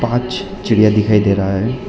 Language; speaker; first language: Hindi; non-native, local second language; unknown